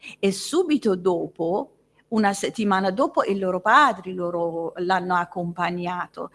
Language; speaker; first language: Italian; non-native, fluent; Persian